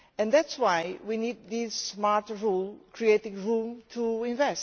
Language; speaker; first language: English; non-native, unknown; Portuguese